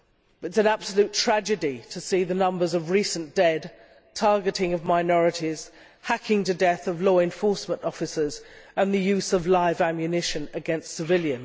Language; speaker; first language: English; native; English